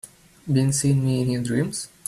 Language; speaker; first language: English; native; English